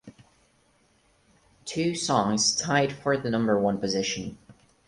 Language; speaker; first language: English; non-native, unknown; Portuguese